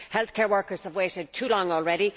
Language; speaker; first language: English; native; English